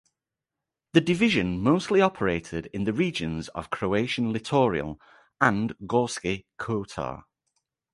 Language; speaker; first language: English; native; English